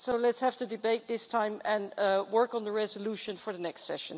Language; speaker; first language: English; non-native, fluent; Dutch